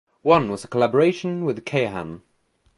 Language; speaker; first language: English; native; English